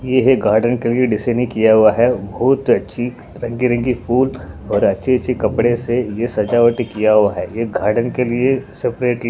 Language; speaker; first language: Hindi; non-native, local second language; Punjabi